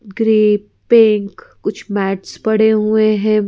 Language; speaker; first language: Hindi; native; Hindi